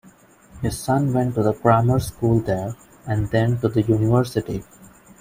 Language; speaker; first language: English; non-native, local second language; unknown